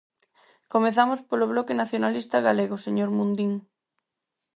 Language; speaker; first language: Galician; non-native, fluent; Spanish